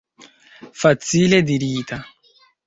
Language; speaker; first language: Esperanto; non-native, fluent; Chinese